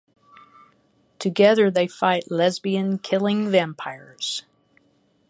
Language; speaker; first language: English; native; English